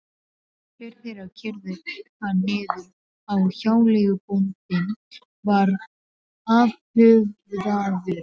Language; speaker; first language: Icelandic; non-native, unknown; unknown